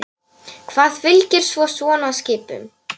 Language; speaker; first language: Icelandic; non-native, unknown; Polish